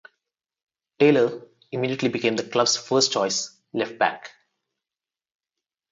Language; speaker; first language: English; non-native, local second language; Telugu